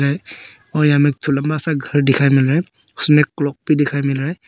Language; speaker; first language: Hindi; early bilingual, other home language; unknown